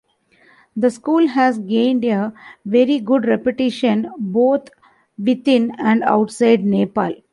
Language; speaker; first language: English; non-native, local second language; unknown